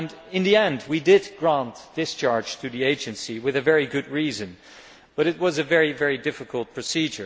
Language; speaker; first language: English; non-native, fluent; Dutch